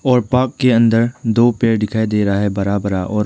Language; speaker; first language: Hindi; non-native, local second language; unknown